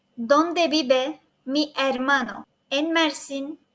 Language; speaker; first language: Spanish; non-native, fluent; Turkish